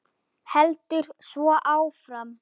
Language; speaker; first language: Icelandic; native; Icelandic